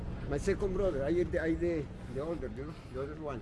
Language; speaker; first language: English; non-native, learner; Spanish